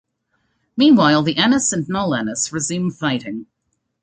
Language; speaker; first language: English; native; English